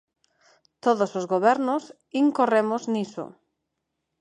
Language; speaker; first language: Galician; non-native, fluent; Spanish